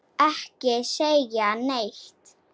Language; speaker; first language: Icelandic; non-native, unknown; Slovak